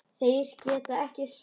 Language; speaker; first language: Icelandic; native; Icelandic